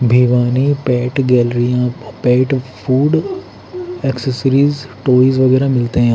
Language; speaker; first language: Hindi; native; Hindi